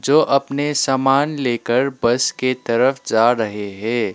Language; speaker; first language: Hindi; non-native, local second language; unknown